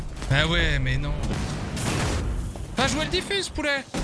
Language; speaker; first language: French; native; French